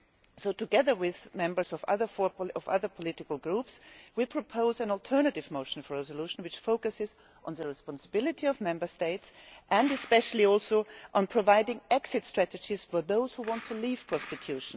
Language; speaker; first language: English; non-native, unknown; German